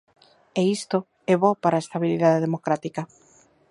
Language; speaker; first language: Galician; native; Galician